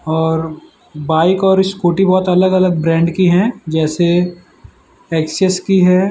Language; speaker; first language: Hindi; non-native, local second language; Gujarati